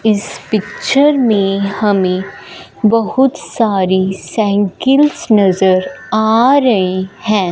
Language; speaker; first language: Hindi; non-native, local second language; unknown